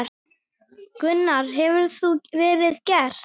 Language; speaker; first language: Icelandic; native; Icelandic